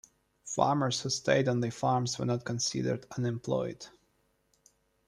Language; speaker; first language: English; non-native, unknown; Russian